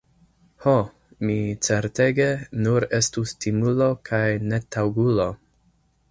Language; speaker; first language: Esperanto; non-native, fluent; English